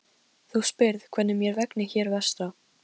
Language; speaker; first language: Icelandic; non-native, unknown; Polish